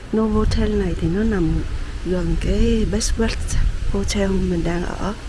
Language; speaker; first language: Vietnamese; early bilingual, heritage; Vietnamese